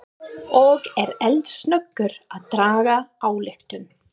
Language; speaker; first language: Icelandic; non-native, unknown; English